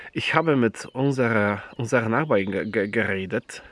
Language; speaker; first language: German; non-native, fluent; Polish